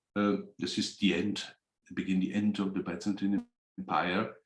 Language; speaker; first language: English; non-native, fluent; Italian